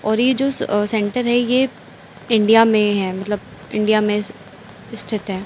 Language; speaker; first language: Hindi; native; Hindi